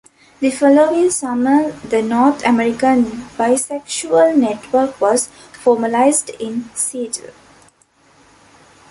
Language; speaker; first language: English; non-native, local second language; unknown